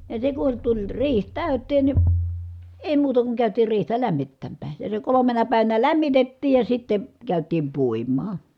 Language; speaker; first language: Finnish; native; Finnish